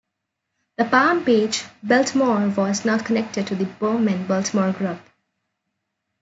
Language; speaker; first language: English; non-native, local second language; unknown